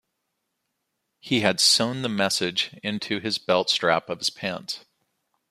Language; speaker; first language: English; native; English